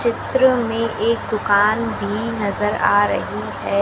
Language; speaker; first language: Hindi; native; Hindi